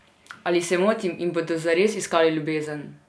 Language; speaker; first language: Slovenian; non-native, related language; Serbian